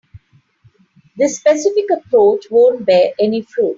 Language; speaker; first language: English; non-native, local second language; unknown